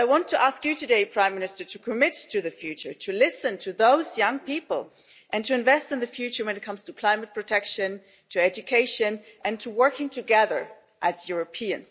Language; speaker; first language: English; non-native, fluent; German